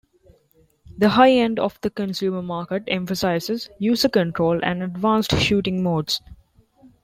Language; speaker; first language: English; non-native, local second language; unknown